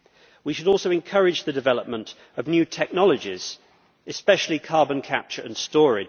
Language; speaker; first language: English; native; English